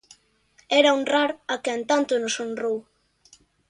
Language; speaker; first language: Galician; native; Galician